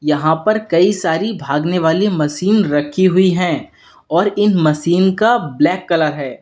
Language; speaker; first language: Hindi; native; Hindi